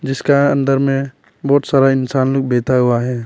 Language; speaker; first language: Hindi; early bilingual, other home language; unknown